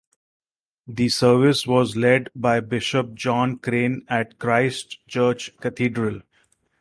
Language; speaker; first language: English; non-native, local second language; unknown